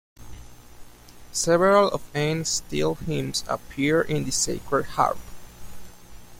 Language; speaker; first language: English; native; English